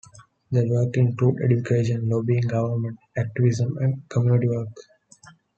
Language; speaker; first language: English; non-native, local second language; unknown